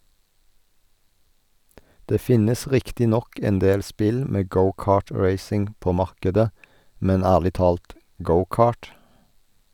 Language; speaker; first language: Norwegian; native; Norwegian